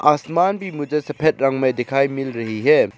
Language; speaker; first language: Hindi; non-native, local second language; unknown